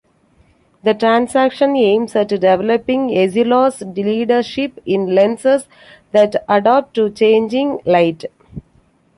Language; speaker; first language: English; non-native, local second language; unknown